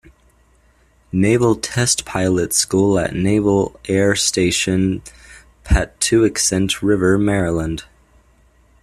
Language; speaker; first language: English; native; English